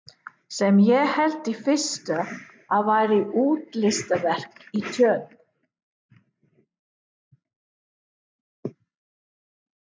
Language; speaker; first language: Icelandic; non-native, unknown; English